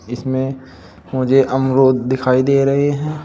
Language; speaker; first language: Hindi; native; Hindi